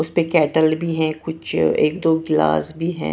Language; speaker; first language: Hindi; non-native, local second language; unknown